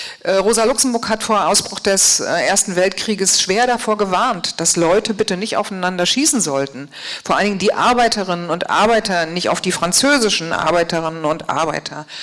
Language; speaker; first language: German; native; German